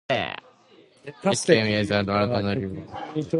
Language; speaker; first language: English; non-native, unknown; Japanese